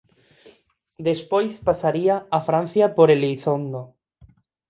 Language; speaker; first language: Galician; non-native, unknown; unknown